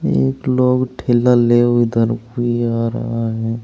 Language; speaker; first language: Hindi; native; Hindi